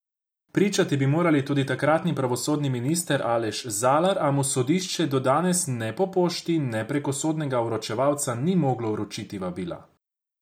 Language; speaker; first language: Slovenian; non-native, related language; Croatian